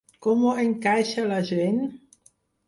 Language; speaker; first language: Catalan; non-native, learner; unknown